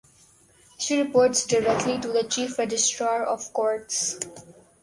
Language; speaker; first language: English; non-native, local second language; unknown